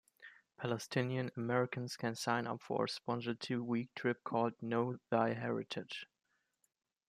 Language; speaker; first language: English; non-native, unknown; German